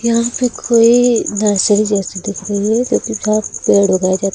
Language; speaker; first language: Hindi; native; Hindi